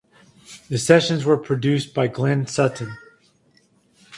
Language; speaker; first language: English; native; English